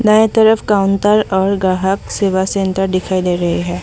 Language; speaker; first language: Hindi; non-native, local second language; Assamese